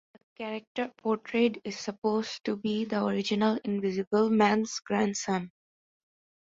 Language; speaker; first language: English; non-native, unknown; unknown